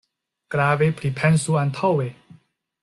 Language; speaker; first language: Esperanto; non-native, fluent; Chinese